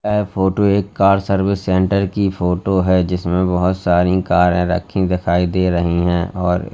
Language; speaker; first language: Hindi; native; Hindi